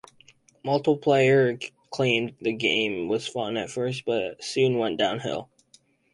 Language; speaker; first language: English; native; English